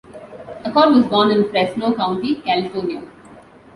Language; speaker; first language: English; non-native, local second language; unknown